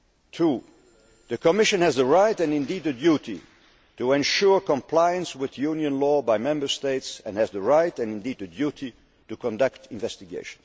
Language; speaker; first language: English; non-native, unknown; Dutch